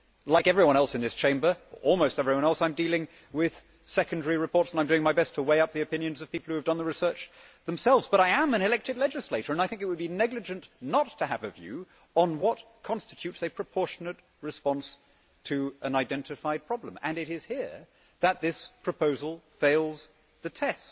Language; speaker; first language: English; native; English